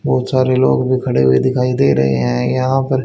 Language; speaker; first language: Hindi; native; Hindi